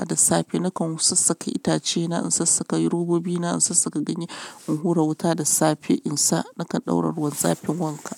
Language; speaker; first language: Hausa; non-native, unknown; Yoruba